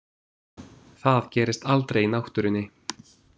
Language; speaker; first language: Icelandic; non-native, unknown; English